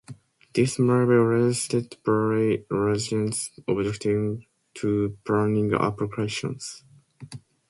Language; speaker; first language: English; non-native, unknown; Japanese